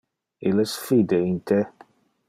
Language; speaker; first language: Interlingua; non-native, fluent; Dutch